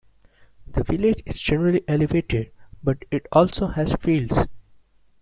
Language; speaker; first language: English; non-native, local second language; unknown